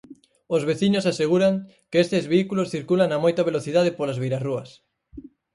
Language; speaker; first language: Galician; native; Galician